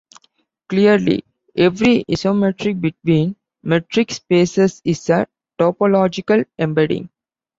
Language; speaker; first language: English; non-native, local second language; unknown